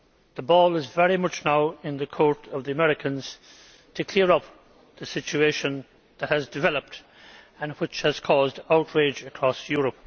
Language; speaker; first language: English; native; English